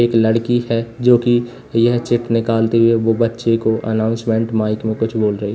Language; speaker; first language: Hindi; native; Hindi